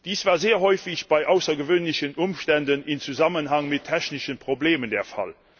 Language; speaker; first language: German; non-native, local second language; Luxembourgish